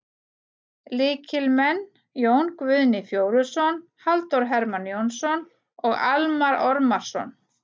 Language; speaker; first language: Icelandic; native; Icelandic